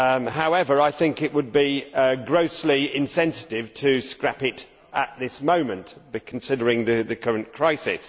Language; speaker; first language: English; native; English